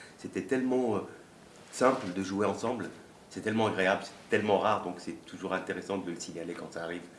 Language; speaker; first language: French; early bilingual, other home language; Arabic